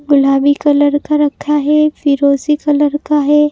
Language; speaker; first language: Hindi; native; Hindi